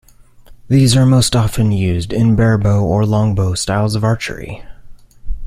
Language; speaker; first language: English; native; English